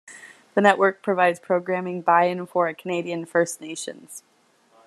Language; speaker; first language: English; native; English